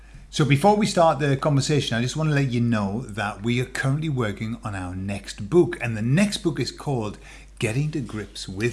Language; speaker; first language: English; native; English